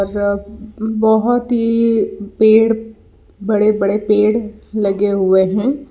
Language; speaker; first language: Hindi; non-native, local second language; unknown